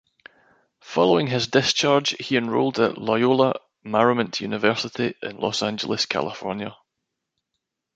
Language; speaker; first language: English; native; English